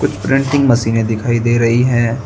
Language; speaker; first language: Hindi; native; Hindi